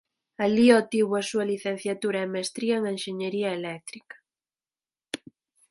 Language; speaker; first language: Galician; native; Galician